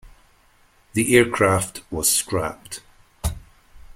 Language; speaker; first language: English; native; English